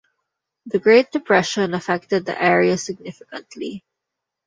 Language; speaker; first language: English; non-native, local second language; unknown